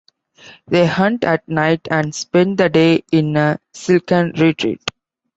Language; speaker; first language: English; non-native, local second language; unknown